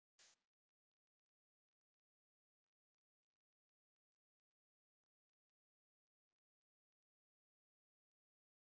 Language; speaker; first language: Icelandic; non-native, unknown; English